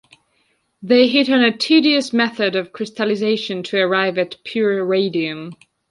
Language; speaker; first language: English; non-native, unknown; Georgian